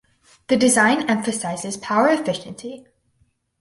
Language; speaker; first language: English; native; English